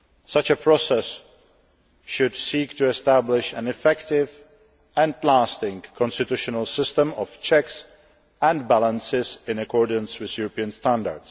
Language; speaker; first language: English; non-native, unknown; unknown